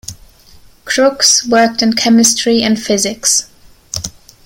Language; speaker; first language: English; non-native, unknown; German